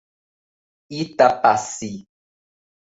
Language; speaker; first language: Portuguese; native; Portuguese